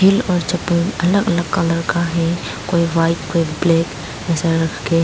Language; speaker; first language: Hindi; non-native, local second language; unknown